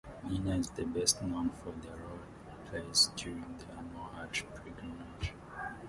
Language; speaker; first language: English; non-native, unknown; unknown